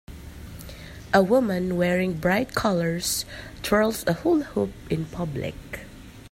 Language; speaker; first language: English; non-native, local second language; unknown